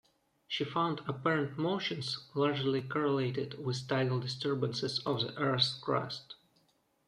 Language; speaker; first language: English; non-native, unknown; Russian